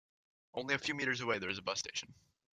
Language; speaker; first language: English; native; English